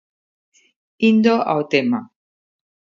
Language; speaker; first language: Galician; native; Galician